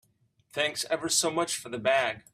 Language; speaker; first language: English; native; English